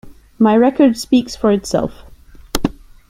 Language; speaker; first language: English; non-native, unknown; German